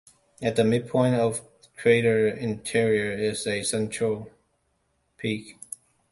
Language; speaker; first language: English; non-native, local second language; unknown